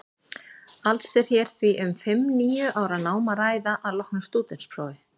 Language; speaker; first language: Icelandic; native; Icelandic